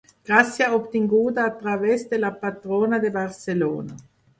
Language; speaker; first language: Catalan; non-native, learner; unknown